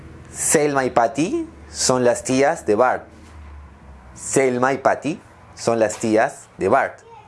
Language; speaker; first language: Spanish; native; Spanish